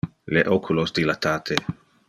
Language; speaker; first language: Interlingua; non-native, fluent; Dutch